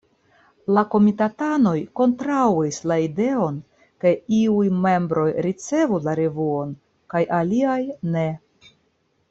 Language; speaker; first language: Esperanto; non-native, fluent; Russian